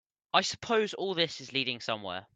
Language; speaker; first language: English; native; English